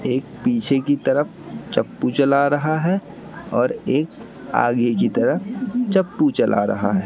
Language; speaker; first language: Hindi; native; Hindi